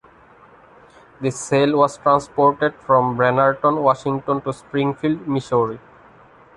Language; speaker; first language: English; non-native, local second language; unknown